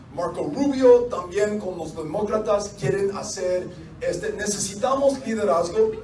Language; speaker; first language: Spanish; non-native, fluent; English